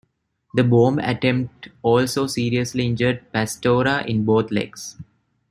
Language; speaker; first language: English; non-native, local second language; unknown